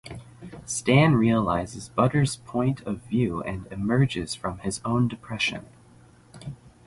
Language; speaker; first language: English; native; English